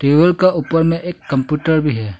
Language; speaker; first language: Hindi; non-native, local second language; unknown